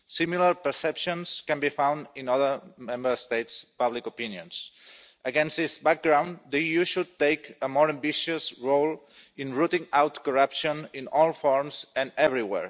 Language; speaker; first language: English; non-native, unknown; Catalan